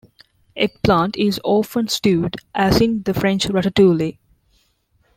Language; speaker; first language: English; non-native, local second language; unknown